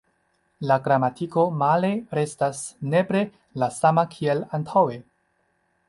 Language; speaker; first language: Esperanto; non-native, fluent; Chinese